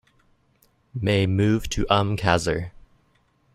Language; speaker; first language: English; native; English